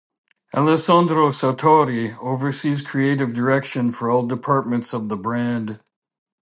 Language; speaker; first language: English; native; English